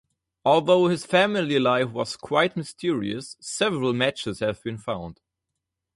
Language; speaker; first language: English; non-native, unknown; German